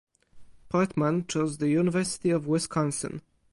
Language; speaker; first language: English; non-native, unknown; Polish